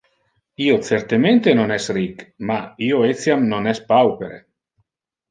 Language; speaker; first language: Interlingua; non-native, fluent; Italian